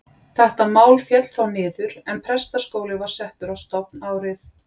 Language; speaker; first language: Icelandic; native; Icelandic